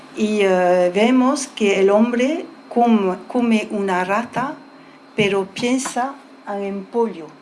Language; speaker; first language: Spanish; early bilingual, heritage; Spanish